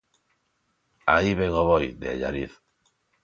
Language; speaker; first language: Galician; non-native, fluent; Spanish